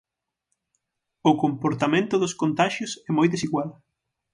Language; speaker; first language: Galician; native; Galician